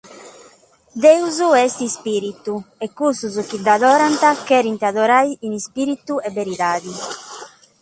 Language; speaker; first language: Sardinian; non-native, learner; Catalan